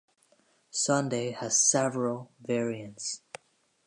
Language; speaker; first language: English; native; English